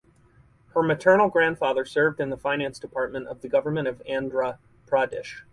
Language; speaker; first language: English; native; English